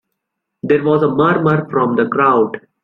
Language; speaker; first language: English; non-native, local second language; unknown